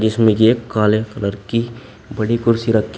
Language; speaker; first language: Hindi; native; Hindi